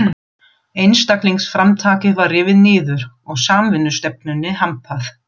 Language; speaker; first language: Icelandic; non-native, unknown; German